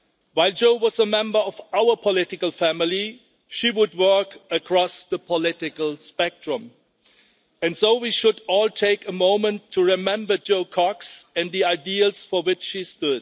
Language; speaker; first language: English; non-native, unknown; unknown